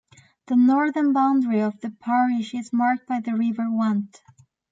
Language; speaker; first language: English; native; English